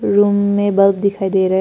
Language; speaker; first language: Hindi; early bilingual, other home language; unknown